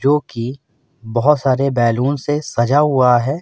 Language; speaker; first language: Hindi; native; Hindi